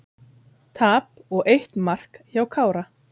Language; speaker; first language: Icelandic; native; Icelandic